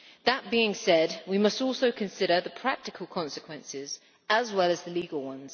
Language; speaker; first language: English; native; English